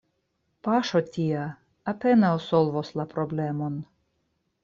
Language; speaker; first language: Esperanto; non-native, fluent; Russian